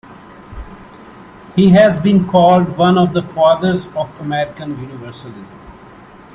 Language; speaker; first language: English; non-native, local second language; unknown